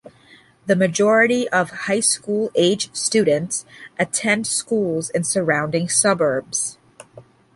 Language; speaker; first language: English; native; English